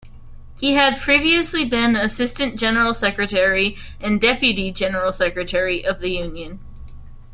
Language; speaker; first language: English; native; English